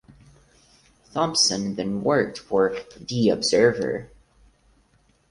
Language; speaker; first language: English; non-native, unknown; Portuguese